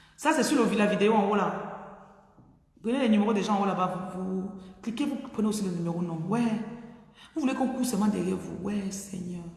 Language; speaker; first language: French; non-native, local second language; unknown